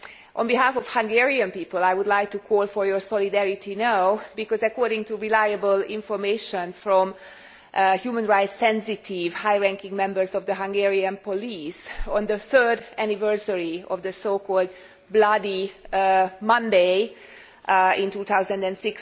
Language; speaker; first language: English; non-native, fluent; Hungarian